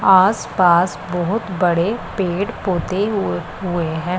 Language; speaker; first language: Hindi; non-native, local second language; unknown